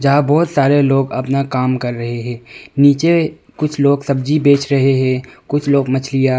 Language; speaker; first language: Hindi; non-native, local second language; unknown